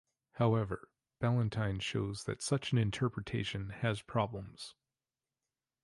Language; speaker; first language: English; native; English